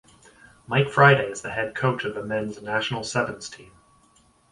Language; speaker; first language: English; native; English